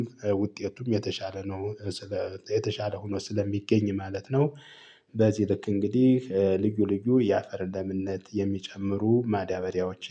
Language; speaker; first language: Amharic; native; Amharic